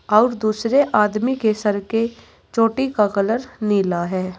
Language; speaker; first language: Hindi; native; Hindi